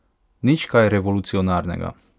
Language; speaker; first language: Slovenian; non-native, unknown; Hungarian